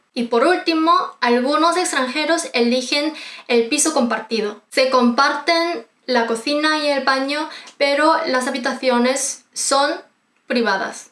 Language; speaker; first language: Spanish; non-native, fluent; Korean